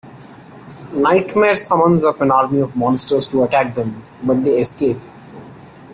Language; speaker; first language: English; non-native, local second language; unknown